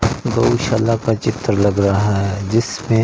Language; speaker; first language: Hindi; non-native, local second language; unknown